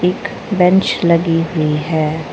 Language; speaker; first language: Hindi; non-native, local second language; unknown